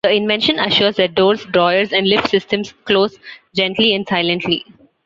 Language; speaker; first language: English; non-native, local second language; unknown